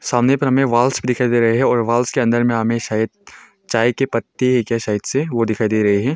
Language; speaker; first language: Hindi; non-native, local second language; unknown